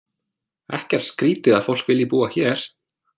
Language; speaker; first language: Icelandic; non-native, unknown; English